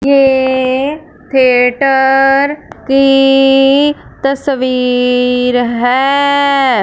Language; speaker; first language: Hindi; non-native, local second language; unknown